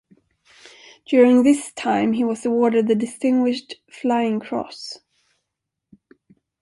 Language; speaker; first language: English; non-native, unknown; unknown